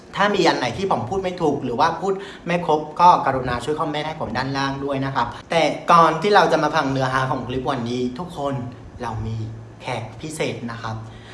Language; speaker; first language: Thai; non-native, fluent; Vietnamese